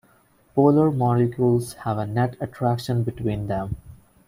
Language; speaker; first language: English; non-native, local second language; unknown